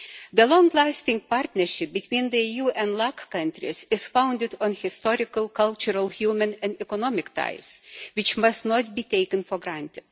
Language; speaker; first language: English; non-native, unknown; Lithuanian